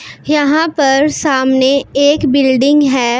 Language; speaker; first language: Hindi; non-native, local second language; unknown